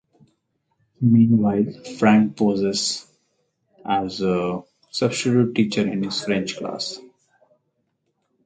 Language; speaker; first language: English; non-native, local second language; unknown